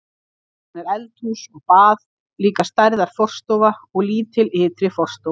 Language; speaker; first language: Icelandic; native; Icelandic